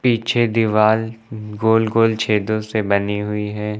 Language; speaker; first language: Hindi; native; Hindi